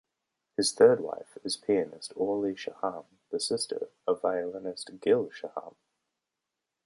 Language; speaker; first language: English; native; English